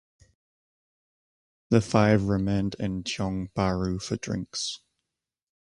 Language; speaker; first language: English; native; English